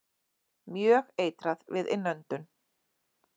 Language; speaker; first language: Icelandic; native; Icelandic